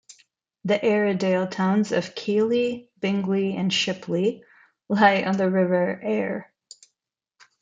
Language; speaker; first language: English; non-native, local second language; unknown